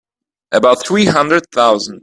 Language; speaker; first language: English; native; English